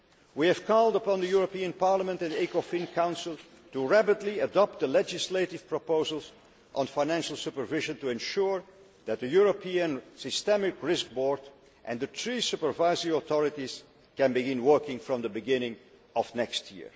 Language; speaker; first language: English; non-native, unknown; Dutch